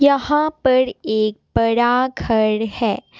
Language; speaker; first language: Hindi; non-native, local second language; Assamese